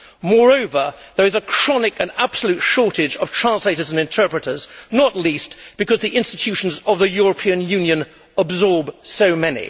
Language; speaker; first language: English; native; English